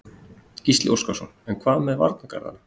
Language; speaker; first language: Icelandic; native; Icelandic